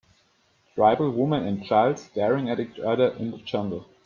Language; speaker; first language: English; native; English